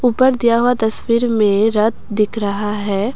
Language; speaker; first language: Hindi; non-native, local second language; Assamese